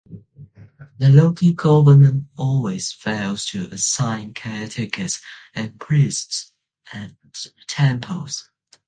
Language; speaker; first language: English; non-native, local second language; Cantonese